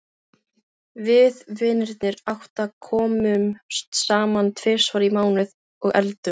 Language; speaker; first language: Icelandic; non-native, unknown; Filipino